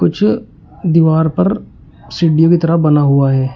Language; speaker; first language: Hindi; native; Hindi